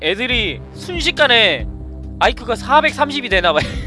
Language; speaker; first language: Korean; native; Korean